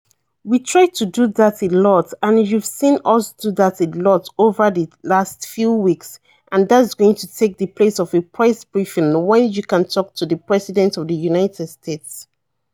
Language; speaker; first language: English; non-native, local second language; Yoruba